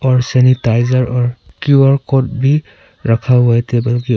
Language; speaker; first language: Hindi; non-native, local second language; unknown